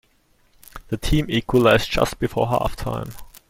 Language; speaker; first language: English; non-native, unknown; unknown